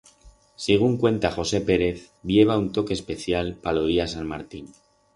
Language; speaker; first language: Aragonese; non-native, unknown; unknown